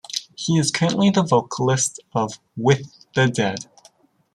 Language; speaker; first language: English; native; English